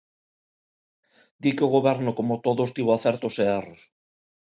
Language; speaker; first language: Galician; non-native, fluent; Spanish